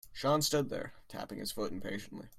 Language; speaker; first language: English; native; English